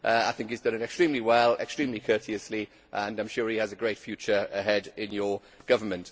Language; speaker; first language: English; native; English